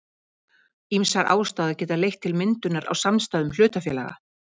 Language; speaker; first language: Icelandic; native; Icelandic